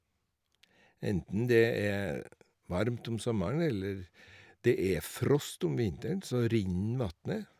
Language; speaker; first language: Norwegian; native; Norwegian